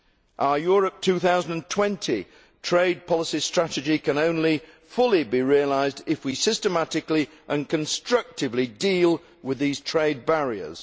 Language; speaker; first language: English; native; English